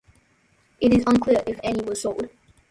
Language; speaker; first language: English; native; English